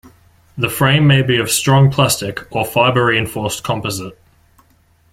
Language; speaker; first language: English; native; English